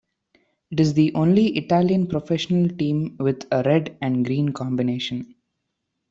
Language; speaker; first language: English; non-native, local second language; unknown